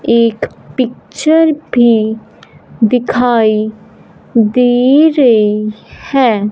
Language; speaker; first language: Hindi; non-native, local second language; Punjabi